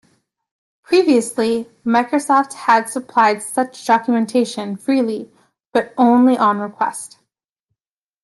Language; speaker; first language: English; native; English